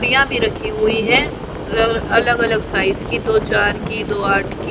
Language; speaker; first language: Hindi; native; Hindi